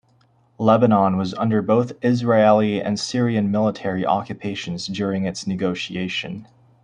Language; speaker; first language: English; native; English